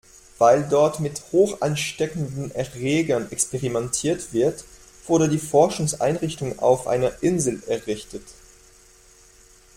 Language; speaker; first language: German; non-native, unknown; French